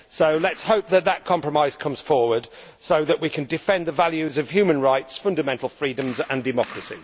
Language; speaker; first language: English; native; English